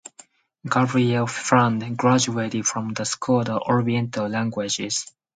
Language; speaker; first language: English; non-native, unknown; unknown